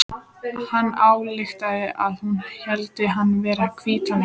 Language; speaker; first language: Icelandic; native; Icelandic